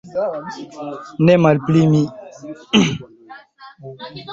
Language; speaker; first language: Esperanto; non-native, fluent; Chinese